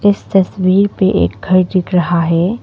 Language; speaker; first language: Hindi; non-native, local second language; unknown